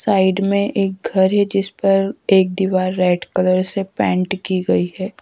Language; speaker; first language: Hindi; native; Hindi